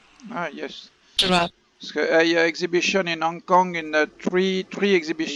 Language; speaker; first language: English; non-native, learner; French